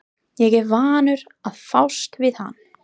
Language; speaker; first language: Icelandic; non-native, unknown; English